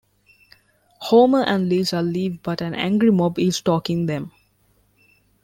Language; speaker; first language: English; non-native, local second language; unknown